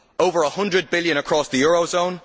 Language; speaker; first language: English; native; English